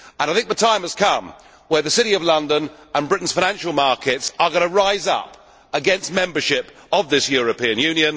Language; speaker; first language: English; native; English